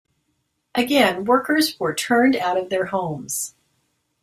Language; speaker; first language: English; native; English